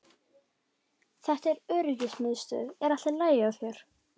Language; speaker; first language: Icelandic; native; Icelandic